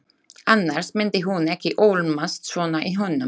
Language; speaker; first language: Icelandic; non-native, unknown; Slovak